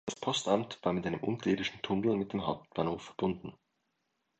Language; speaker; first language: German; native; German